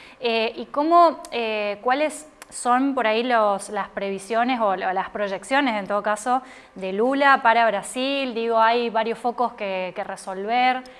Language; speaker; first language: Spanish; native; Spanish